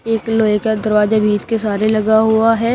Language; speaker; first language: Hindi; native; Hindi